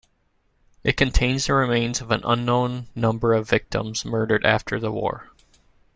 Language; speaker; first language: English; native; English